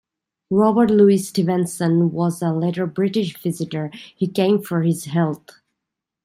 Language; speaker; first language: English; native; English